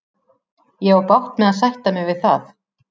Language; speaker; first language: Icelandic; native; Icelandic